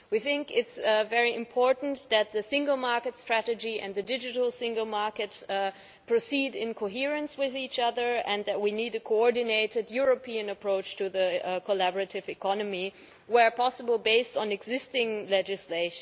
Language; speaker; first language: English; non-native, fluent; German